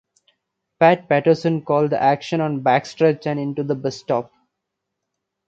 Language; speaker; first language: English; non-native, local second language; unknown